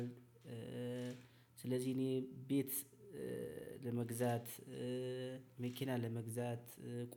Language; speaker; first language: Amharic; native; Amharic